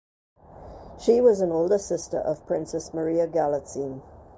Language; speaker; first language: English; native; English